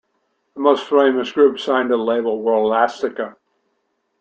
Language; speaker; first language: English; native; English